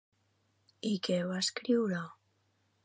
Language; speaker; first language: Catalan; native; Catalan